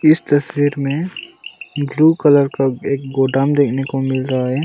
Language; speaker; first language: Hindi; non-native, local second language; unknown